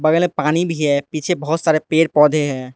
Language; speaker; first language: Hindi; non-native, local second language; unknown